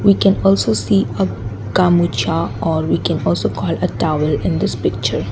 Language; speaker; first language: English; non-native, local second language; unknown